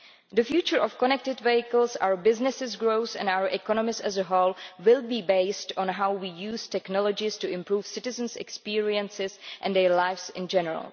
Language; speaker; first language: English; non-native, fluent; Czech